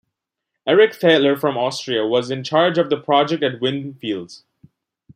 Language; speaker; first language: English; non-native, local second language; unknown